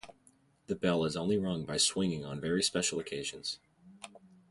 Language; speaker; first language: English; native; English